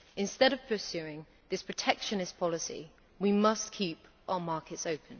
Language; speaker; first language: English; native; English